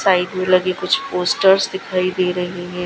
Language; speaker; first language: Hindi; non-native, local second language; Gujarati